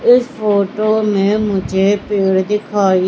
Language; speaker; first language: Hindi; native; Hindi